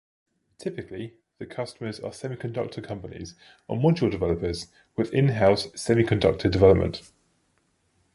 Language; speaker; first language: English; native; English